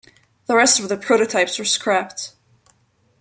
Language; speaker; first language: English; non-native, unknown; French